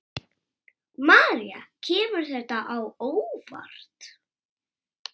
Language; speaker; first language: Icelandic; native; Icelandic